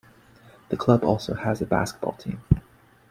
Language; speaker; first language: English; native; English